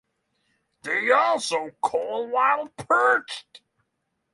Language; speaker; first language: English; non-native, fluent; Norwegian